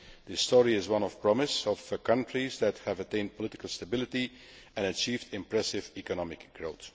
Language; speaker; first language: English; non-native, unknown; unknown